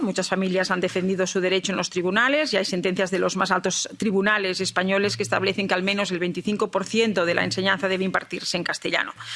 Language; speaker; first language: Spanish; non-native, local second language; Catalan